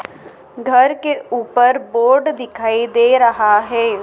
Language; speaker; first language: Hindi; native; Hindi